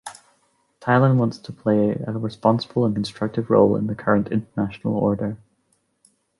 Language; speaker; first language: English; native; English